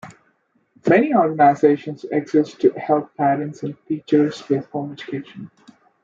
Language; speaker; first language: English; non-native, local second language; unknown